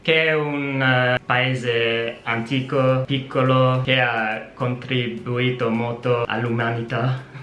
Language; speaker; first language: Italian; non-native, fluent; English